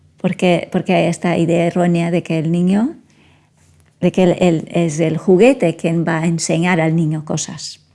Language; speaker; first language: Spanish; non-native, fluent; Portuguese